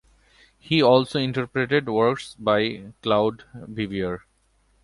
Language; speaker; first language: English; non-native, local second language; Bangla